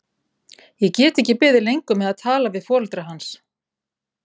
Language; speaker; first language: Icelandic; native; Icelandic